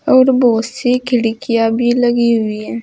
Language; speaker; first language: Hindi; native; Hindi